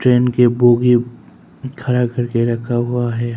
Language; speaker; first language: Hindi; non-native, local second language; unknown